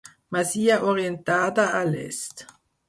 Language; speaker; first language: Catalan; non-native, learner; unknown